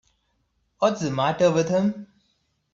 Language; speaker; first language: English; non-native, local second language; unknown